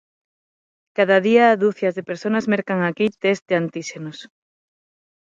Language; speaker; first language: Galician; non-native, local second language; Spanish